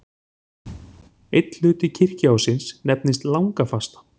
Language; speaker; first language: Icelandic; native; Icelandic